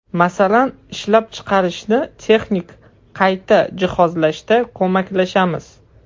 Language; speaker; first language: Uzbek; non-native, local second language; Russian